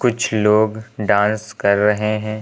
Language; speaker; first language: Hindi; native; Hindi